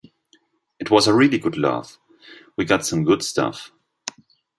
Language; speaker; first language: English; non-native, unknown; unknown